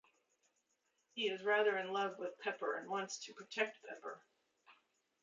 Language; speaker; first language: English; native; English